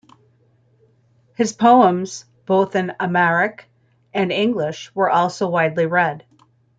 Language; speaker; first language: English; native; English